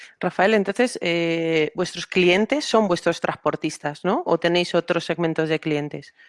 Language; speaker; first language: Spanish; native; Spanish